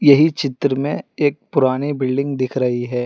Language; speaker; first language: Hindi; non-native, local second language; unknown